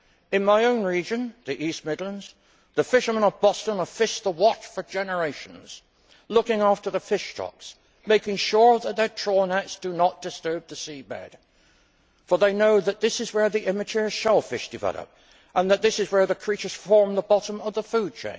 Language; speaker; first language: English; native; English